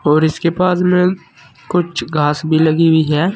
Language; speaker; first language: Hindi; native; Hindi